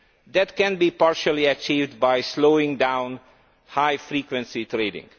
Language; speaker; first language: English; non-native, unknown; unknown